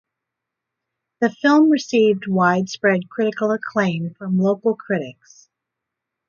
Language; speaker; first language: English; native; English